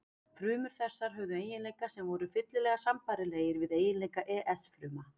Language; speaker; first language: Icelandic; native; Icelandic